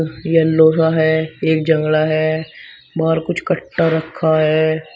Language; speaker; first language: Hindi; native; Hindi